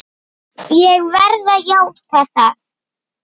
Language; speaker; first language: Icelandic; native; Icelandic